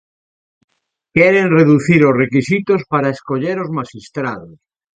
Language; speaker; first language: Galician; native; Galician